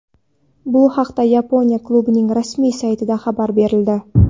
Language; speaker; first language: Uzbek; non-native, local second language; Kara-Kalpak